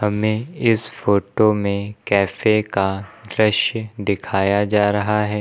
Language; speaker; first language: Hindi; native; Hindi